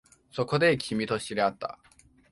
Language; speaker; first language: Japanese; non-native, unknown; Chinese